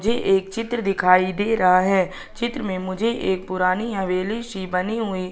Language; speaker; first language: Hindi; native; Hindi